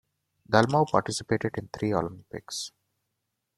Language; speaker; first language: English; non-native, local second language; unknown